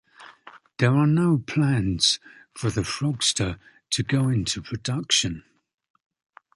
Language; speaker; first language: English; native; English